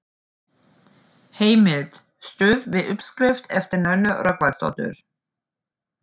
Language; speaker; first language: Icelandic; non-native, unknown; German